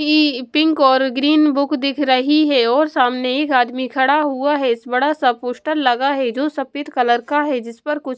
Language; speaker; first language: Hindi; non-native, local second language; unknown